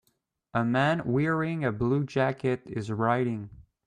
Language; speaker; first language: English; native; English